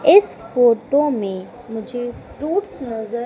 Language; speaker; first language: Hindi; native; Hindi